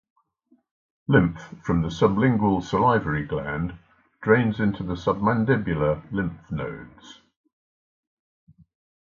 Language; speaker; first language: English; native; English